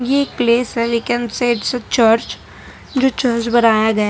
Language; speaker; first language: Hindi; non-native, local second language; Gujarati